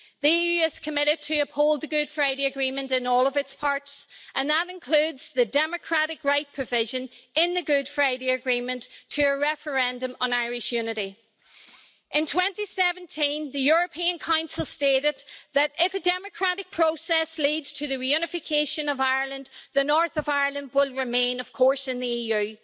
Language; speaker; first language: English; native; English